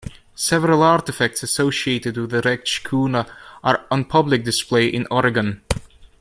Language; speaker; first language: English; native; English